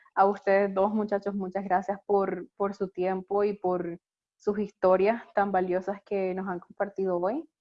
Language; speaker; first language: Spanish; native; Spanish